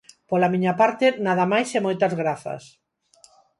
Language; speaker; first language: Galician; non-native, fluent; Spanish